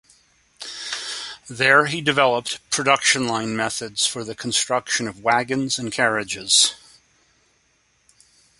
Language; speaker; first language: English; native; English